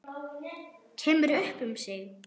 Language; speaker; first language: Icelandic; non-native, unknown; German